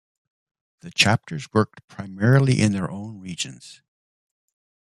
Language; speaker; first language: English; native; English